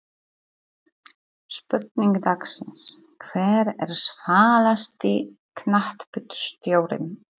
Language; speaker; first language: Icelandic; non-native, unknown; Polish